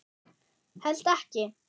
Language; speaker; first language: Icelandic; non-native, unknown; German